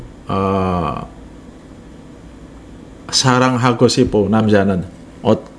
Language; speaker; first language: Korean; non-native, learner; Indonesian